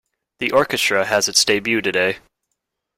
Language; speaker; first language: English; native; English